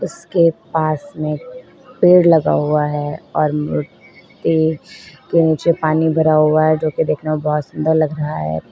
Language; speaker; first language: Hindi; native; Hindi